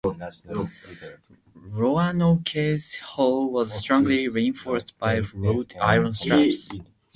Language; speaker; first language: English; non-native, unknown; Japanese